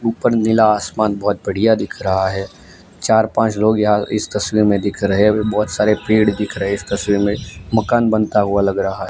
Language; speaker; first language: Hindi; non-native, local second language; Gujarati